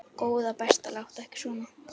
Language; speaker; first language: Icelandic; native; Icelandic